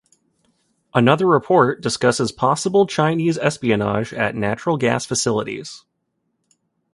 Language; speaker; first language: English; native; English